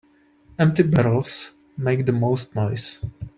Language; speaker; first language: English; non-native, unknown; Czech